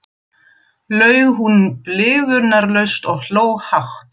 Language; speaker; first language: Icelandic; non-native, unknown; German